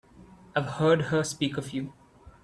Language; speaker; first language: English; non-native, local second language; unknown